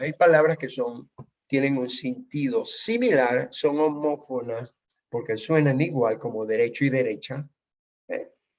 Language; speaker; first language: Spanish; native; Spanish